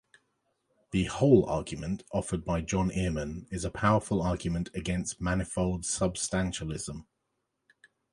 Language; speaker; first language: English; native; English